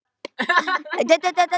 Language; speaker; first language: Icelandic; non-native, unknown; Polish